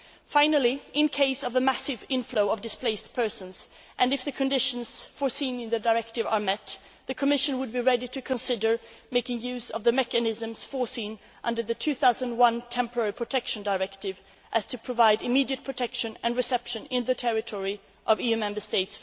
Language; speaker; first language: English; non-native, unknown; Swedish